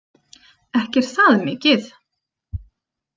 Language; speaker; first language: Icelandic; native; Icelandic